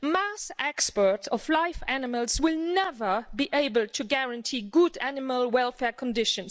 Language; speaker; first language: English; non-native, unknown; Luxembourgish